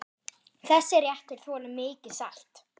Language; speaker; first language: Icelandic; non-native, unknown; German